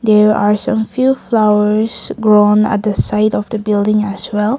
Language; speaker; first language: English; non-native, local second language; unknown